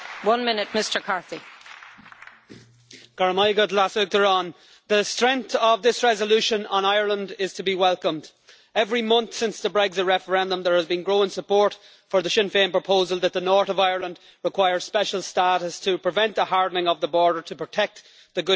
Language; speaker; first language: English; native; English